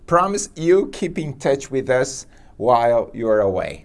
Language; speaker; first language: English; non-native, fluent; Portuguese